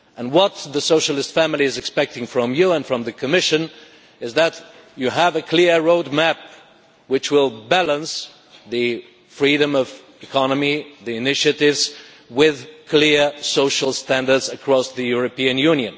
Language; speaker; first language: English; non-native, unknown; Bulgarian